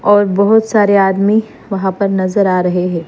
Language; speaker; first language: Hindi; non-native, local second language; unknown